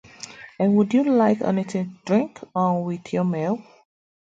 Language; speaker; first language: English; native; English